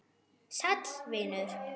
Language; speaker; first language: Icelandic; non-native, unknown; German